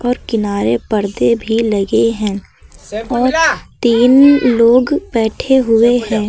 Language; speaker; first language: Hindi; native; Hindi